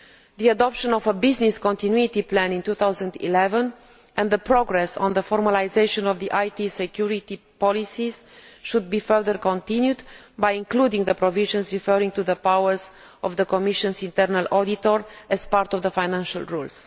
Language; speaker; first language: English; non-native, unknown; Romanian